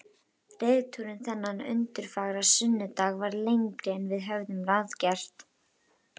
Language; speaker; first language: Icelandic; native; Icelandic